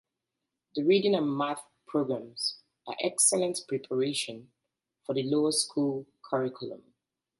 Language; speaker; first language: English; native; English